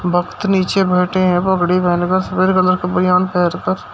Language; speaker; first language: Hindi; native; Hindi